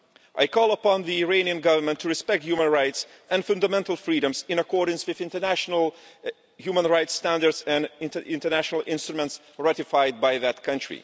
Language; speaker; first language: English; non-native, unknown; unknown